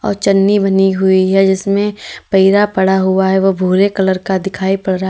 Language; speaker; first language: Hindi; native; Hindi